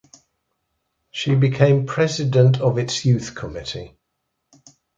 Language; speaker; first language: English; native; English